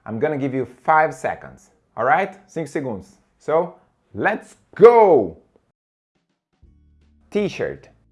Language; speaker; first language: English; non-native, fluent; Portuguese